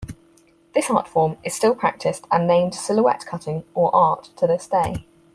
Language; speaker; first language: English; native; English